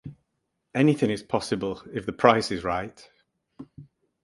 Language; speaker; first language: English; native; English